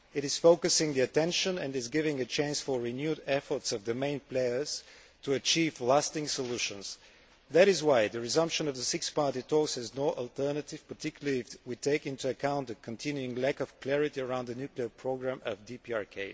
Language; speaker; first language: English; non-native, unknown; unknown